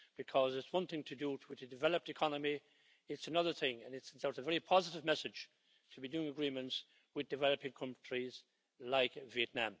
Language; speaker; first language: English; native; English